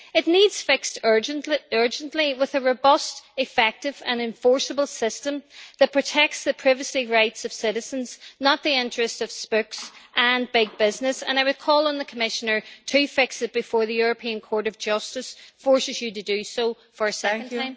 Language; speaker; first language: English; native; English